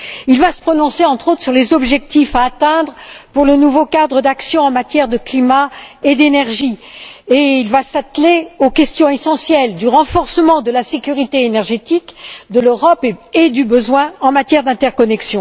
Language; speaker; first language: French; native; French